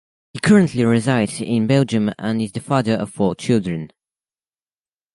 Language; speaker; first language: English; native; English